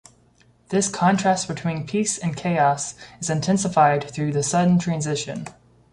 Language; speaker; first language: English; native; English